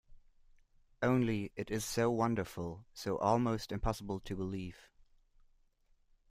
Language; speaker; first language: English; non-native, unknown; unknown